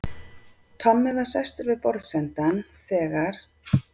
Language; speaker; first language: Icelandic; native; Icelandic